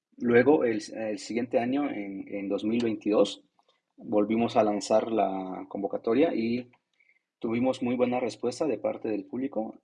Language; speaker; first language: Spanish; non-native, local second language; Zapotec